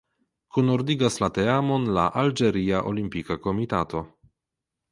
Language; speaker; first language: Esperanto; non-native, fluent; Polish